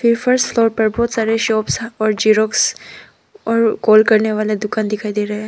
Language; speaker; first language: Hindi; non-native, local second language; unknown